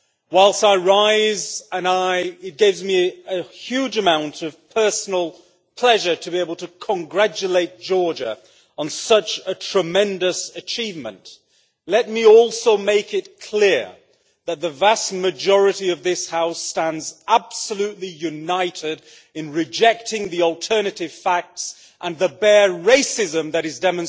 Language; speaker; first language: English; native; English